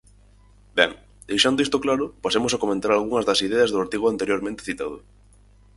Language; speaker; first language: Galician; native; Galician